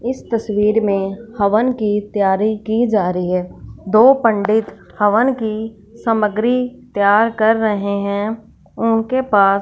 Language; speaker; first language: Hindi; non-native, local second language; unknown